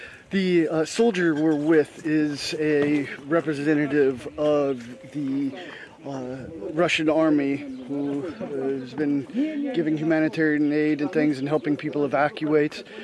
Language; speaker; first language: English; native; English